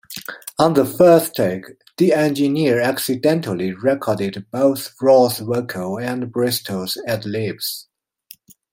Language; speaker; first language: English; non-native, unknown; Chinese